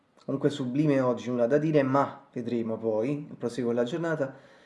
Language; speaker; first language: Italian; native; Italian